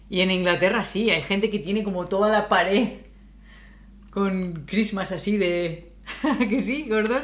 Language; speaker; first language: Spanish; native; Spanish